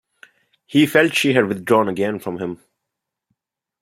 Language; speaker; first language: English; non-native, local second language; Bangla